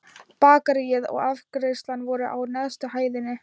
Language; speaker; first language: Icelandic; non-native, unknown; Thai